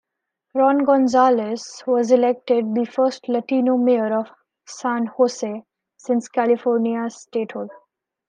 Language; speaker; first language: English; non-native, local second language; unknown